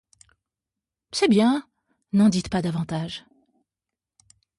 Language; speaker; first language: French; native; French